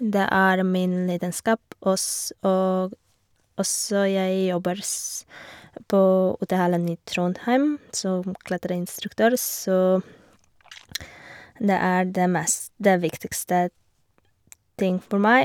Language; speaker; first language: Norwegian; non-native, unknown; Polish